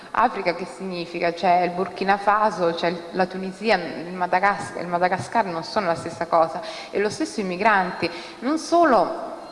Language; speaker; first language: Italian; early bilingual, other home language; Somali